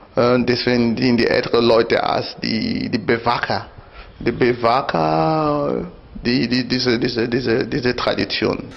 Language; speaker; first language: German; non-native, fluent; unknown